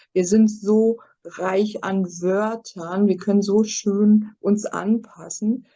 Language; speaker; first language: German; native; German